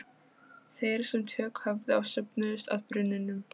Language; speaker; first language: Icelandic; non-native, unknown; Polish